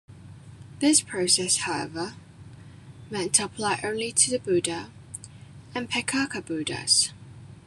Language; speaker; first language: English; non-native, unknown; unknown